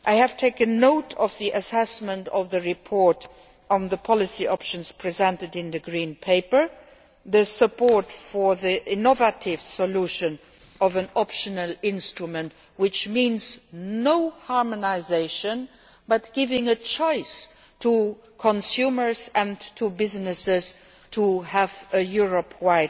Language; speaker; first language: English; non-native, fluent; Luxembourgish